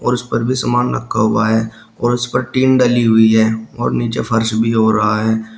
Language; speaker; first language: Hindi; native; Hindi